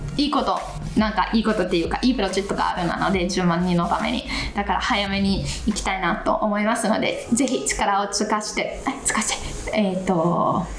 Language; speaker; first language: Japanese; non-native, fluent; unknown